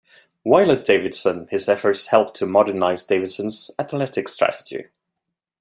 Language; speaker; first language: English; non-native, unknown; Swedish